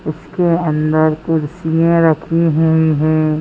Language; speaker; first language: Hindi; native; Hindi